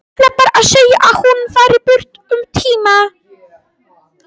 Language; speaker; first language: Icelandic; non-native, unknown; Polish